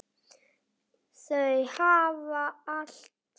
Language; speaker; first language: Icelandic; native; Icelandic